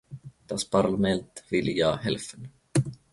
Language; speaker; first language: German; non-native, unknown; Finnish